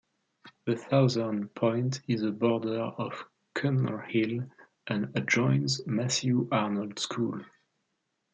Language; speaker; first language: English; non-native, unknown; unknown